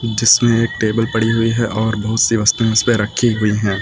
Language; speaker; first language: Hindi; native; Hindi